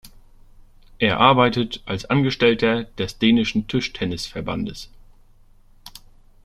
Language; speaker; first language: German; native; German